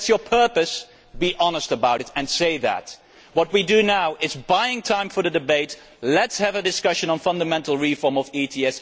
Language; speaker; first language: English; non-native, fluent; Dutch